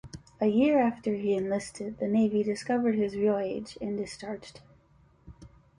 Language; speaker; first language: English; native; English